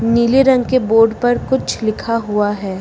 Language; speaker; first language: Hindi; native; Hindi